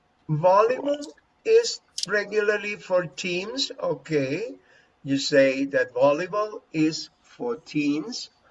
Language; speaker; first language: English; non-native, fluent; Spanish